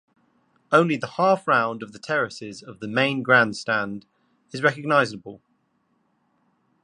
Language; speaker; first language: English; native; English